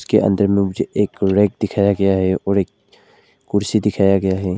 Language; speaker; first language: Hindi; non-native, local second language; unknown